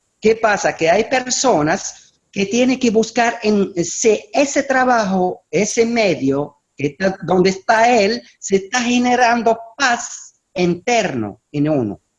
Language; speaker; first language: Spanish; non-native, fluent; Arabic